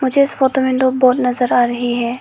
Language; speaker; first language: Hindi; non-native, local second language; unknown